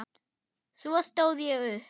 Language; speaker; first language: Icelandic; non-native, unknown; German